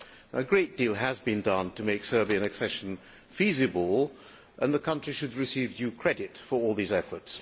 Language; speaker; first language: English; non-native, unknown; Hungarian